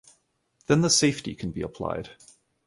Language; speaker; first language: English; native; English